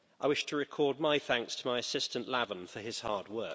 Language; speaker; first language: English; native; English